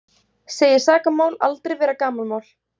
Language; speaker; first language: Icelandic; native; Icelandic